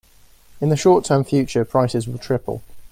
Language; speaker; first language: English; native; English